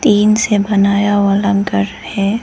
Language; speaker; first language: Hindi; non-native, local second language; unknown